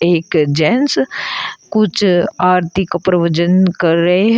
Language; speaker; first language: Hindi; native; Hindi